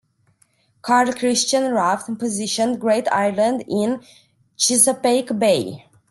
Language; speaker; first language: English; non-native, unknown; Romanian